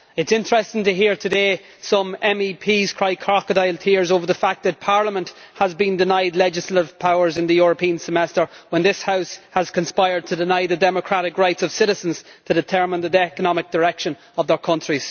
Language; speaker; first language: English; native; English